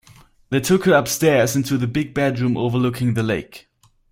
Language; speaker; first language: English; non-native, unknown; German